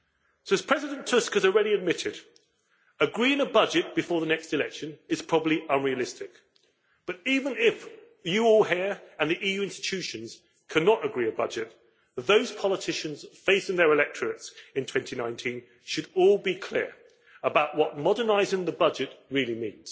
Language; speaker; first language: English; native; English